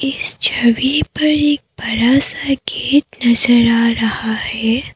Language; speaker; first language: Hindi; non-native, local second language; Assamese